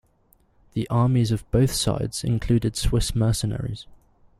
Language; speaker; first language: English; native; English